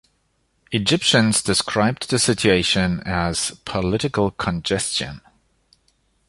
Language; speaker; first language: English; non-native, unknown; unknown